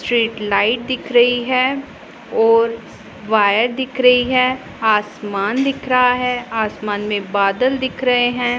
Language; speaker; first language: Hindi; non-native, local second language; Punjabi